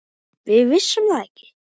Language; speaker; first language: Icelandic; native; Icelandic